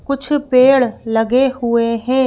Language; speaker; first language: Hindi; native; Hindi